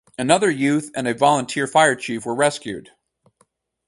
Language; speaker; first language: English; native; English